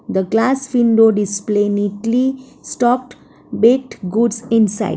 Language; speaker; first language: English; non-native, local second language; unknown